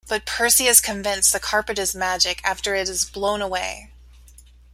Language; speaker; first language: English; native; English